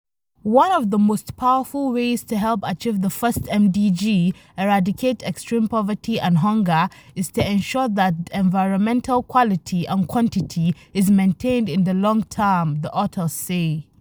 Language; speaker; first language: English; non-native, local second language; Hausa